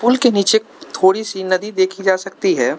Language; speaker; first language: Hindi; non-native, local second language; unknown